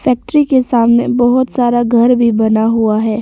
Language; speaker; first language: Hindi; non-native, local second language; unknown